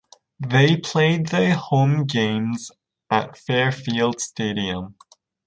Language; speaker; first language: English; native; English